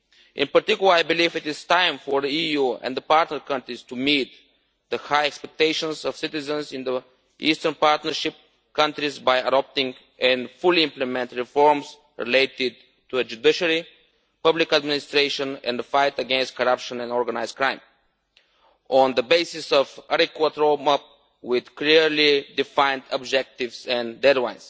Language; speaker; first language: English; non-native, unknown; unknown